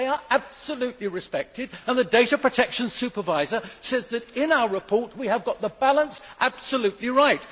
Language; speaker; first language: English; native; English